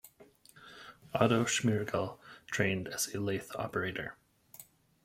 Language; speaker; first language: English; native; English